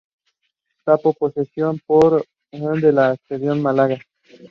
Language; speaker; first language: English; non-native, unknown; Spanish